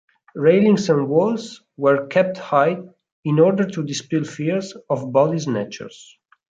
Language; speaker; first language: English; non-native, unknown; Italian